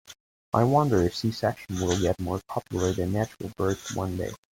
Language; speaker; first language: English; native; English